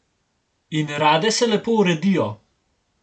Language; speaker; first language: Slovenian; native; Slovenian